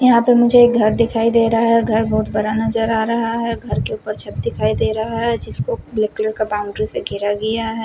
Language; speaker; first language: Hindi; non-native, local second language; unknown